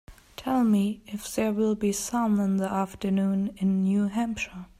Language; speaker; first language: English; non-native, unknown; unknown